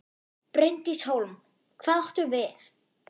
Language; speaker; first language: Icelandic; non-native, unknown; German